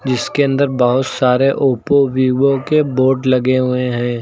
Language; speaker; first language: Hindi; native; Hindi